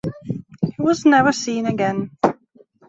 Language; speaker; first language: English; non-native, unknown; Belarusian